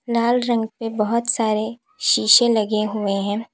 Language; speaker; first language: Hindi; native; Hindi